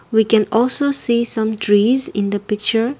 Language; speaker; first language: English; non-native, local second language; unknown